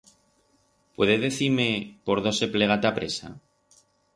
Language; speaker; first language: Aragonese; non-native, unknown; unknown